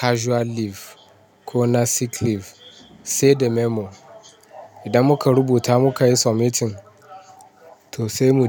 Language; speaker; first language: Hausa; non-native, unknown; Yoruba